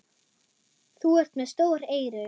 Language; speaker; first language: Icelandic; non-native, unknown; German